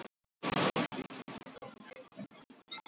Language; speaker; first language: Icelandic; non-native, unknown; Russian